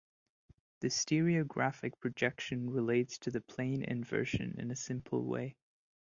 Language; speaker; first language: English; non-native, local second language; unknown